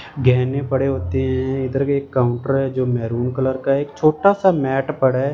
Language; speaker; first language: Hindi; non-native, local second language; Punjabi